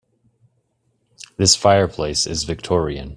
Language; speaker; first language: English; native; English